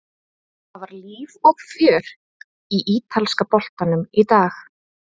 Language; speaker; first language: Icelandic; native; Icelandic